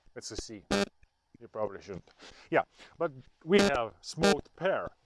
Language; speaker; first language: English; non-native, fluent; Ukrainian